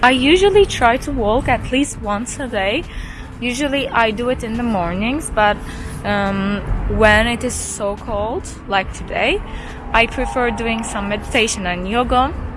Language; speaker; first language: English; non-native, fluent; Turkish